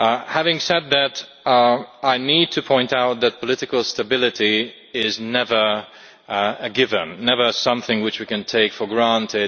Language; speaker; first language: English; non-native, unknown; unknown